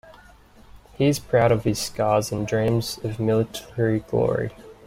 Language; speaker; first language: English; native; English